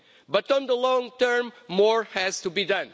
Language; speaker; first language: English; non-native, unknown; Portuguese